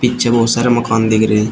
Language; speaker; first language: Hindi; native; Hindi